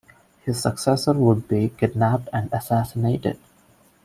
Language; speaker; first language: English; non-native, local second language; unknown